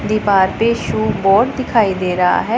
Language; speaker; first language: Hindi; non-native, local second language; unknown